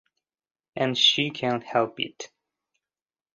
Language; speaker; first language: English; non-native, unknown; Japanese